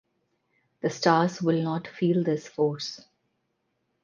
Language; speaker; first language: English; non-native, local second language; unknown